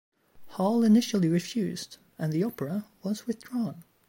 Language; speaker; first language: English; native; English